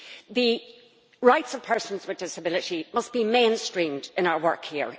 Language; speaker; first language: English; native; English